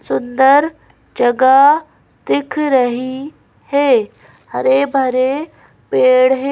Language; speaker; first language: Hindi; native; Hindi